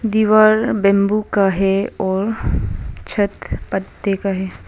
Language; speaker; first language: Hindi; non-native, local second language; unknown